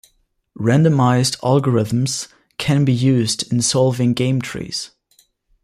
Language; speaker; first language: English; non-native, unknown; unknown